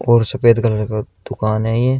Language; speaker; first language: Hindi; native; Hindi